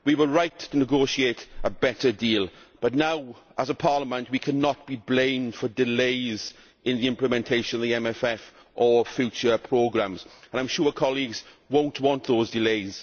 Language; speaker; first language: English; native; English